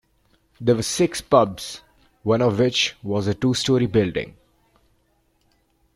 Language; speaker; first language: English; non-native, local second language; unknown